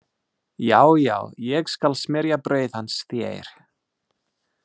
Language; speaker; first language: Icelandic; non-native, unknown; English